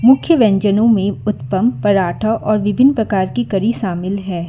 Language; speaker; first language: Hindi; non-native, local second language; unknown